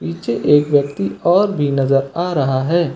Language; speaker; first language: Hindi; native; Hindi